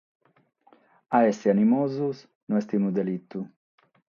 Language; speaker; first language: Sardinian; non-native, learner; Catalan